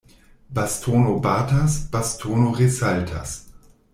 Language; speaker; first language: Esperanto; non-native, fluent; German